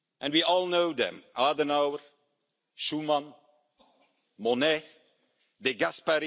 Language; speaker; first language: English; non-native, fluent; Dutch